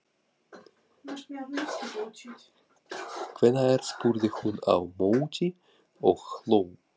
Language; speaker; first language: Icelandic; non-native, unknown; Russian